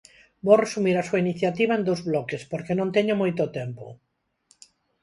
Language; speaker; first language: Galician; non-native, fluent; Spanish